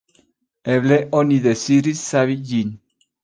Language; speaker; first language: Esperanto; non-native, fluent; Spanish